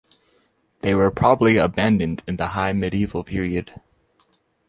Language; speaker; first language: English; native; English